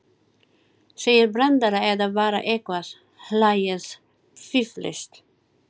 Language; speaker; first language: Icelandic; non-native, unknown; Filipino